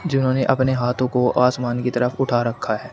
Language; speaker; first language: Hindi; native; Hindi